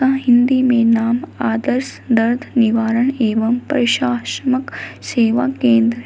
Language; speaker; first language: Hindi; native; Hindi